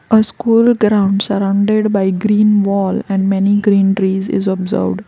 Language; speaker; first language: English; non-native, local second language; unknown